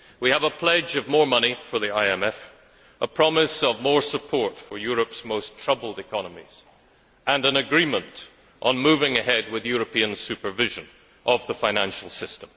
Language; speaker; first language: English; native; English